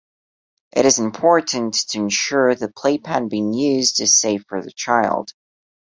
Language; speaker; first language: English; non-native, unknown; Portuguese